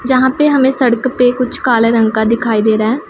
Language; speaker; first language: Hindi; non-native, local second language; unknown